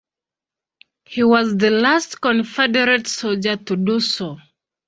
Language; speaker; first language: English; non-native, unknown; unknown